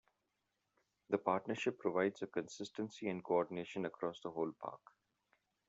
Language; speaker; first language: English; non-native, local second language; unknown